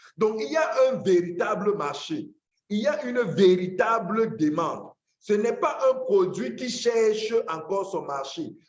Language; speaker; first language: French; non-native, local second language; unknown